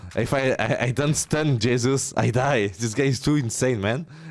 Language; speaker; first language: English; non-native, learner; French